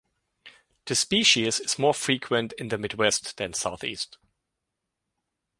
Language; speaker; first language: English; native; English